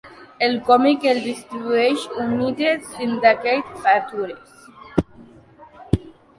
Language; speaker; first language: Catalan; non-native, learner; Spanish